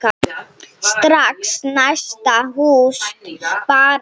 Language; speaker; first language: Icelandic; non-native, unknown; Slovenian